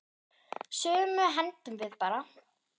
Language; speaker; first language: Icelandic; non-native, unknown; German